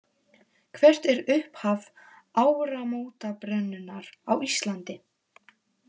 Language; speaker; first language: Icelandic; non-native, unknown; Polish